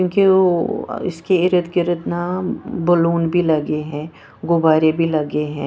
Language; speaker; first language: Hindi; non-native, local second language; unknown